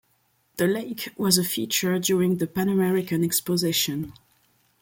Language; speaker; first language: English; non-native, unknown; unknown